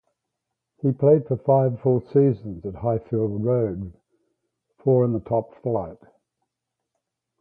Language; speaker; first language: English; native; English